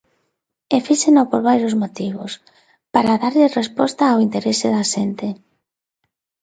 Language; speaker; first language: Galician; non-native, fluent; Spanish